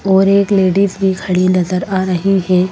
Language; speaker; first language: Hindi; native; Hindi